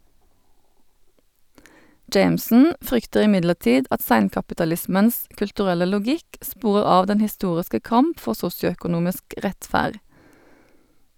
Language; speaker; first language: Norwegian; native; Norwegian